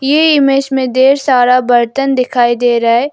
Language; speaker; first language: Hindi; non-native, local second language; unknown